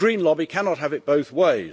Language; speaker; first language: English; native; English